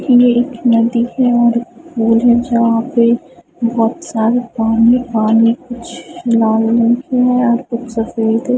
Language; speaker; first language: Hindi; non-native, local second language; Punjabi